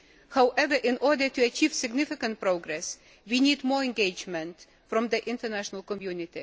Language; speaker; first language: English; non-native, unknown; Lithuanian